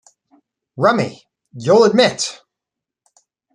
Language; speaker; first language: English; native; English